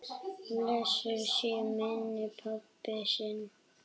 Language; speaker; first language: Icelandic; native; Icelandic